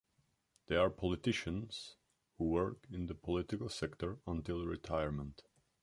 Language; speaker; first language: English; non-native, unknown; Czech